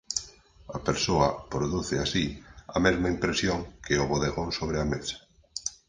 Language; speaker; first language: Galician; native; Galician